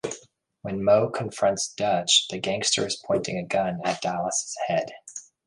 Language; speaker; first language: English; native; English